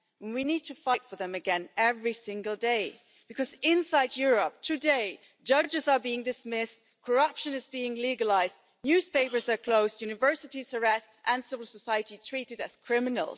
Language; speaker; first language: English; non-native, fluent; German